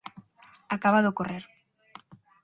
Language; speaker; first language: Galician; non-native, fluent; Spanish